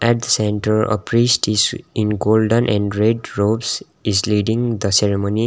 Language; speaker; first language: English; non-native, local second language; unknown